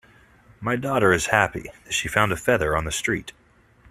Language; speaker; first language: English; native; English